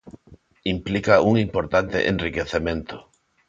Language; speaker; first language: Galician; non-native, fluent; Spanish